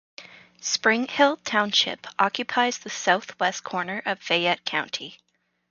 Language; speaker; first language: English; native; English